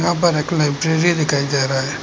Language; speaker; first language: Hindi; non-native, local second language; Bangla